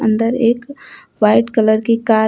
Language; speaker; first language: Hindi; native; Hindi